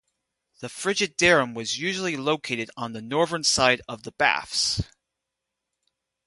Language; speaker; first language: English; native; English